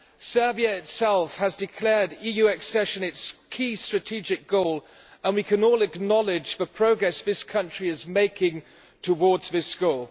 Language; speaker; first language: English; non-native, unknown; German